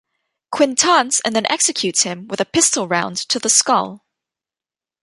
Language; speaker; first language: English; native; English